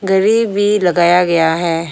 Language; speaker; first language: Hindi; non-native, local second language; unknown